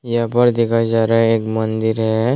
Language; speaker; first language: Hindi; non-native, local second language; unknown